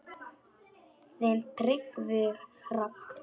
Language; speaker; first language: Icelandic; non-native, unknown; Polish